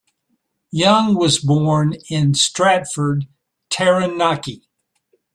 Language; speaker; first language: English; native; English